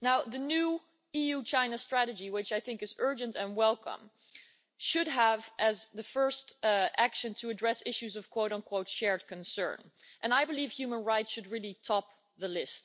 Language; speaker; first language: English; non-native, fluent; Dutch